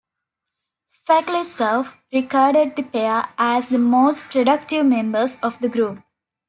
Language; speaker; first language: English; non-native, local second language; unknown